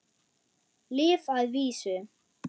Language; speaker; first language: Icelandic; non-native, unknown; German